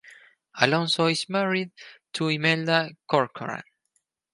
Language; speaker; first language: English; non-native, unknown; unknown